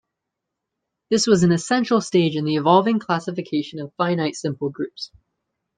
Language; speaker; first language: English; native; English